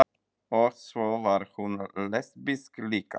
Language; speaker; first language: Icelandic; non-native, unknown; Polish